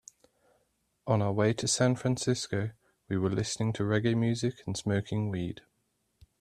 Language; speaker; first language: English; native; English